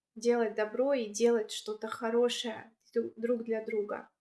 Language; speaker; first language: Russian; native; Russian